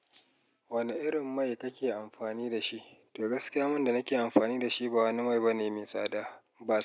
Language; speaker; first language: Hausa; native; Hausa